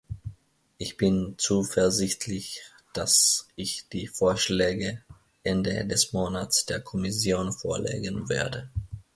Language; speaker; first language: German; non-native, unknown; Finnish